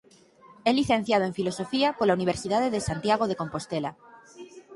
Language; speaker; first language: Galician; native; Galician